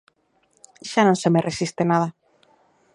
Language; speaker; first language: Galician; native; Galician